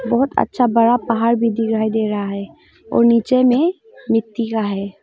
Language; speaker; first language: Hindi; non-native, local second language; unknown